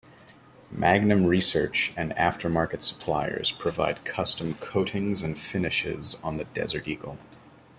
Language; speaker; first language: English; native; English